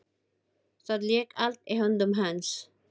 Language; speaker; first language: Icelandic; non-native, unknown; Filipino